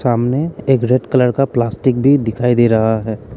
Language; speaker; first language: Hindi; non-native, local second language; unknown